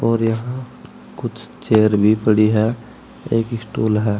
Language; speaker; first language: Hindi; native; Hindi